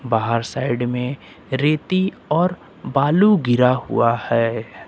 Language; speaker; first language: Hindi; native; Hindi